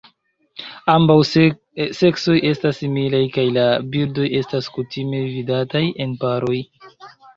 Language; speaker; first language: Esperanto; non-native, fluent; Chinese